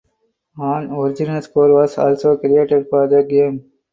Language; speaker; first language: English; non-native, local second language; Tamil